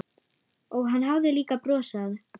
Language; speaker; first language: Icelandic; non-native, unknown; German